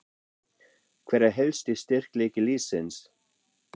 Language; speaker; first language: Icelandic; non-native, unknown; German